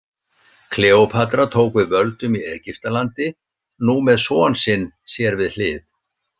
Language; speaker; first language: Icelandic; native; Icelandic